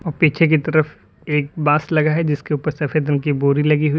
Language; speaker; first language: Hindi; native; Hindi